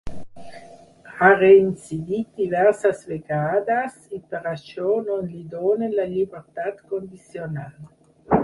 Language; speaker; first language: Catalan; non-native, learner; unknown